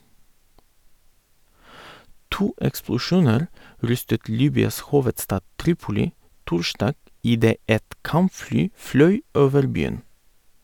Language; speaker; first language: Norwegian; non-native, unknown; Bulgarian